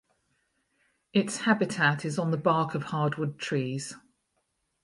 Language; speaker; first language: English; native; English